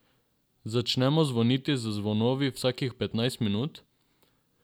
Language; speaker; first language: Slovenian; non-native, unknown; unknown